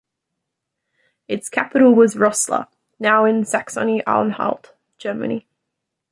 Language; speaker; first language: English; native; English